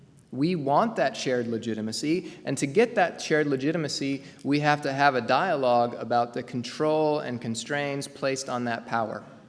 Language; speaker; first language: English; native; English